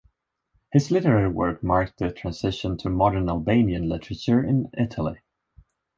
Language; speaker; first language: English; non-native, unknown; Swedish